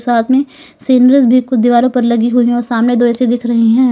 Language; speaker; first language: Hindi; native; Hindi